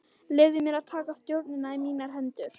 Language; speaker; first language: Icelandic; native; Icelandic